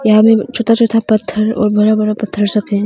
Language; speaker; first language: Hindi; non-native, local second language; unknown